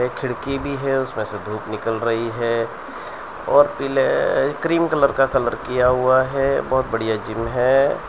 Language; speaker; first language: Hindi; non-native, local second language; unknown